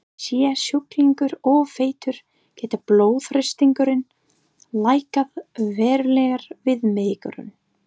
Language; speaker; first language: Icelandic; non-native, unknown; English